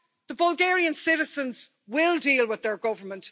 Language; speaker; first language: English; native; English